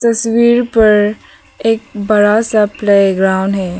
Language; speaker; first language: Hindi; non-native, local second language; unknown